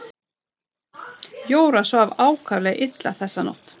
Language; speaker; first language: Icelandic; non-native, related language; Swedish